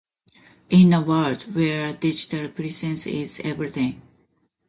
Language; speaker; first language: English; non-native, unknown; Japanese